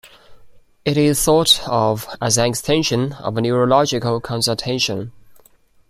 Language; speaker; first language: English; non-native, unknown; Chinese